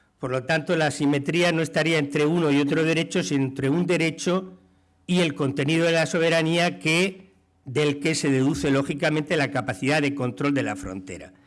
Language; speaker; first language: Spanish; native; Spanish